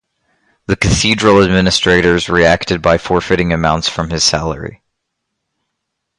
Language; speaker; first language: English; native; English